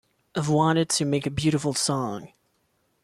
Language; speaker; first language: English; non-native, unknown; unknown